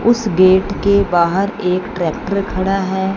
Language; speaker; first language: Hindi; non-native, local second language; Punjabi